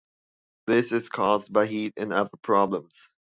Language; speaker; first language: English; non-native, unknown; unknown